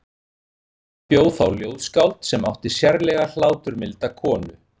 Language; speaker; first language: Icelandic; native; Icelandic